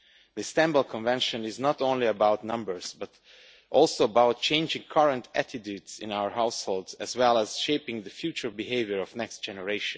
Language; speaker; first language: English; non-native, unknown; Romanian